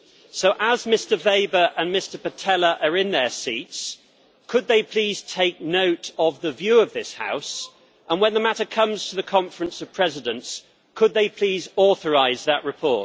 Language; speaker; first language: English; native; English